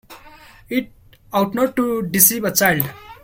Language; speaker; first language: English; non-native, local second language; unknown